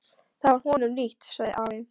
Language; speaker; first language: Icelandic; non-native, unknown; Polish